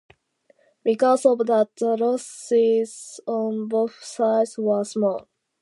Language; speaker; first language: English; non-native, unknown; Japanese